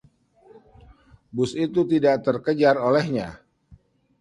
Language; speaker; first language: Indonesian; native; Indonesian